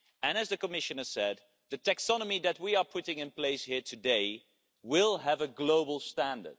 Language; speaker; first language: English; non-native, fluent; Dutch